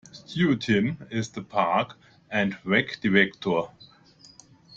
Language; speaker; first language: English; non-native, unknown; German